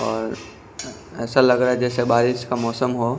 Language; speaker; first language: Hindi; non-native, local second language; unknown